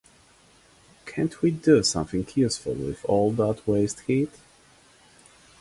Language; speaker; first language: English; non-native, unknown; Polish